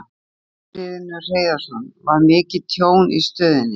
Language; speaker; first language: Icelandic; native; Icelandic